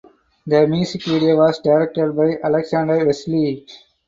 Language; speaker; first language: English; non-native, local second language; Tamil